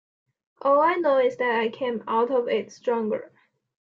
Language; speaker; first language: English; non-native, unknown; Chinese